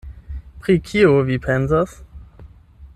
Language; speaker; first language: Esperanto; non-native, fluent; German